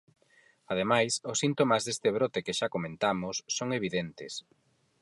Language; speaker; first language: Galician; non-native, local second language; Spanish